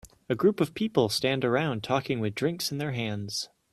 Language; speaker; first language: English; native; English